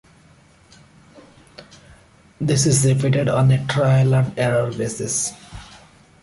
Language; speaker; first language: English; non-native, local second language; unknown